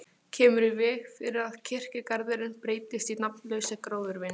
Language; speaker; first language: Icelandic; non-native, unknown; Polish